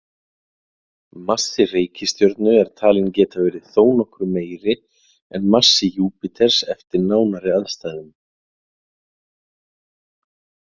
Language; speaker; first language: Icelandic; native; Icelandic